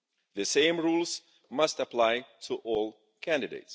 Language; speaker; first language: English; non-native, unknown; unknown